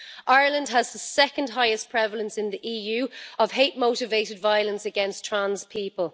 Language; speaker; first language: English; native; English